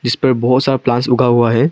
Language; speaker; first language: Hindi; non-native, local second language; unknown